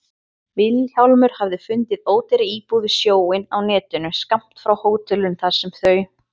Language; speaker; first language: Icelandic; native; Icelandic